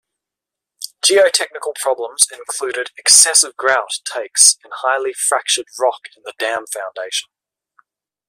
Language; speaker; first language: English; native; English